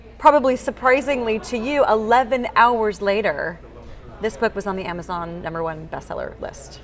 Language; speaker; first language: English; native; English